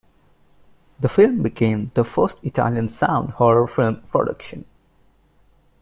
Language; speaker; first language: English; non-native, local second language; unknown